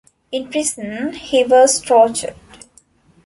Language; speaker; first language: English; non-native, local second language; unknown